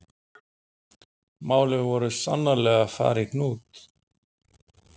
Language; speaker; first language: Icelandic; native; Icelandic